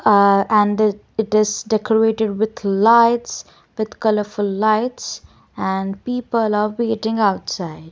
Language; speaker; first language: English; non-native, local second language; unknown